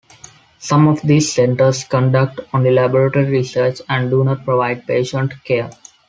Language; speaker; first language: English; non-native, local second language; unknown